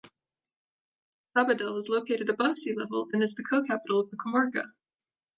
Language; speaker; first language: English; native; English